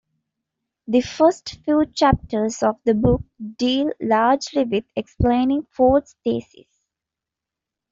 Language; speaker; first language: English; non-native, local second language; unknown